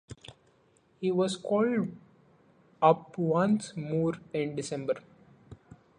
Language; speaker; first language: English; non-native, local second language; Marathi